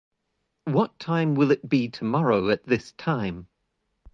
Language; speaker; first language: English; native; English